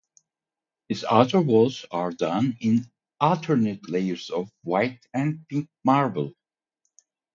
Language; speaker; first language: English; non-native, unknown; Turkish